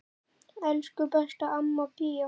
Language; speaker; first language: Icelandic; native; Icelandic